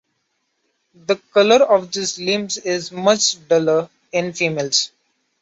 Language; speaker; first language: English; non-native, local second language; Marathi